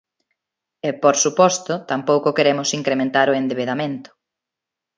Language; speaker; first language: Galician; non-native, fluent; Spanish